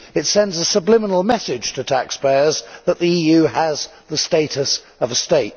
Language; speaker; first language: English; native; English